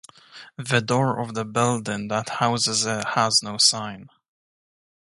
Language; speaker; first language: English; native; English